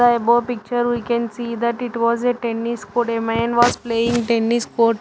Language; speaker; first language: English; non-native, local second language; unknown